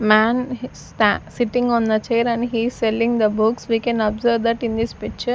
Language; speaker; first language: English; non-native, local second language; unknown